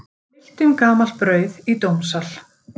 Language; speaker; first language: Icelandic; native; Icelandic